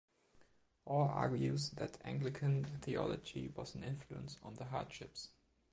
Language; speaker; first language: English; non-native, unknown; German